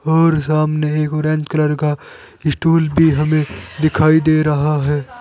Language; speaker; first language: Hindi; native; Hindi